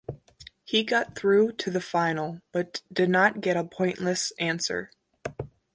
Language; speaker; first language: English; native; English